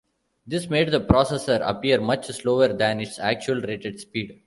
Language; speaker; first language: English; non-native, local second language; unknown